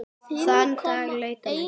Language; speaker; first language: Icelandic; native; Icelandic